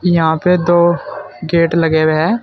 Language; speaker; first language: Hindi; native; Hindi